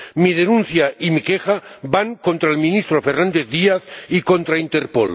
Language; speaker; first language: Spanish; non-native, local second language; Catalan